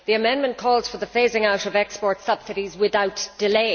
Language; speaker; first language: English; native; English